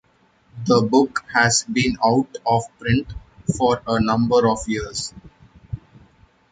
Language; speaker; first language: English; non-native, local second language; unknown